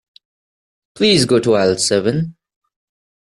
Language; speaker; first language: English; non-native, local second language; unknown